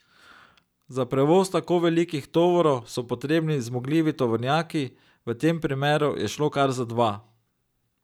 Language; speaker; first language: Slovenian; native; Slovenian